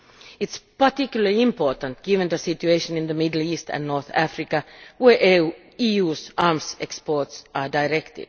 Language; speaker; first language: English; non-native, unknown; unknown